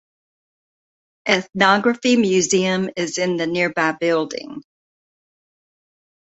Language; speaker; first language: English; native; English